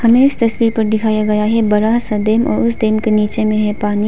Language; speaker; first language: Hindi; non-native, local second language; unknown